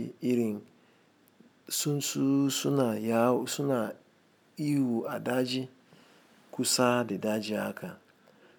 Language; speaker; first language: Hausa; non-native, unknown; Igbo